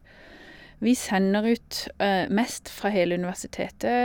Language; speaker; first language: Norwegian; native; Norwegian